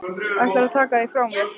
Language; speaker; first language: Icelandic; native; Icelandic